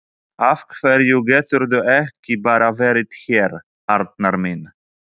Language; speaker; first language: Icelandic; non-native, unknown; Polish